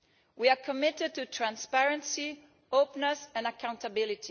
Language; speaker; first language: English; non-native, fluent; Italian